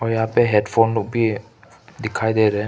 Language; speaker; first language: Hindi; non-native, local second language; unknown